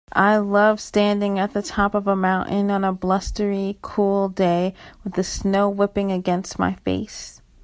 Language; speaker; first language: English; native; English